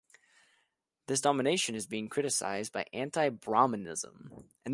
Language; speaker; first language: English; native; English